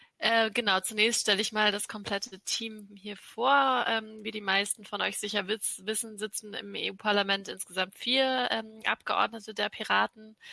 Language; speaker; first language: German; native; German